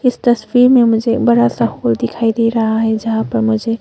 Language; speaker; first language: Hindi; early bilingual, other home language; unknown